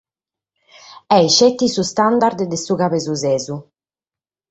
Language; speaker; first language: Sardinian; native; Sardinian